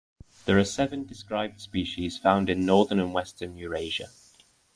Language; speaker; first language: English; native; English